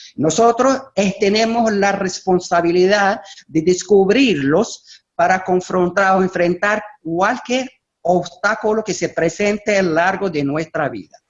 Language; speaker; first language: Spanish; non-native, fluent; Arabic